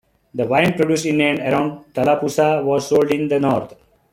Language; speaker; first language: English; non-native, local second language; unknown